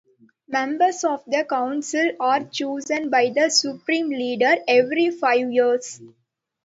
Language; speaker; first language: English; non-native, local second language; Tamil